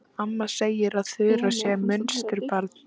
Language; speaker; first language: Icelandic; native; Icelandic